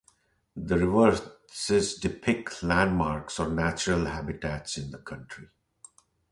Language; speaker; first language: English; non-native, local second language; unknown